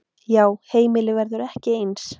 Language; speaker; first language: Icelandic; native; Icelandic